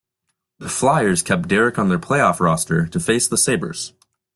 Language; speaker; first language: English; native; English